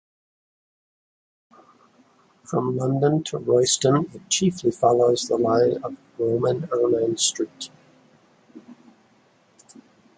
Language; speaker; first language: English; native; English